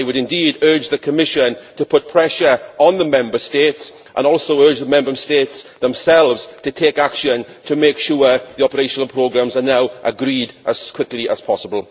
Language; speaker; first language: English; native; English